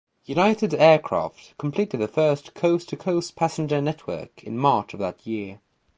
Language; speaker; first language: English; native; English